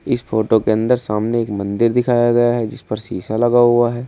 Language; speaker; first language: Hindi; native; Hindi